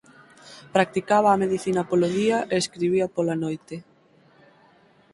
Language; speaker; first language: Galician; native; Galician